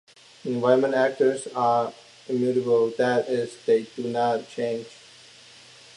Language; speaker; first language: English; non-native, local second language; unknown